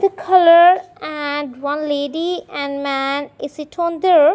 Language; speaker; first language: English; non-native, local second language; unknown